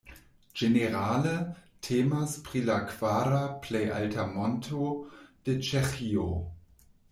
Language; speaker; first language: Esperanto; non-native, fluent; German